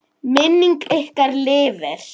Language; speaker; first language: Icelandic; native; Icelandic